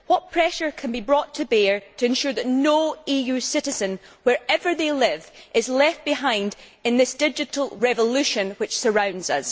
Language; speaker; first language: English; native; English